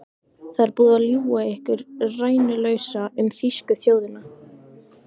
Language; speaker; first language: Icelandic; native; Icelandic